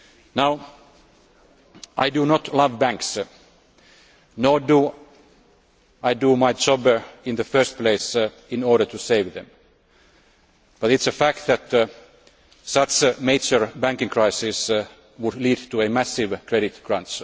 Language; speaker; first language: English; non-native, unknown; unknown